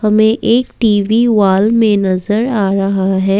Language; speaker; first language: Hindi; non-native, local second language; Assamese